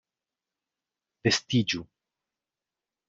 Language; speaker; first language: Esperanto; non-native, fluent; Italian